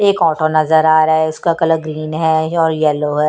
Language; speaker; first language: Hindi; non-native, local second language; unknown